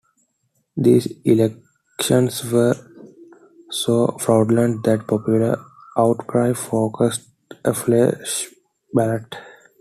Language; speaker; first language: English; non-native, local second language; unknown